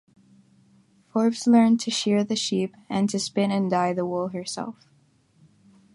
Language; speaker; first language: English; non-native, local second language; Filipino